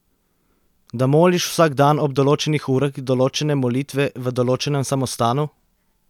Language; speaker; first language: Slovenian; native; Slovenian